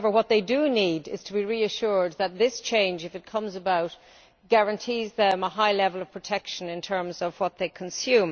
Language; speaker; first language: English; native; English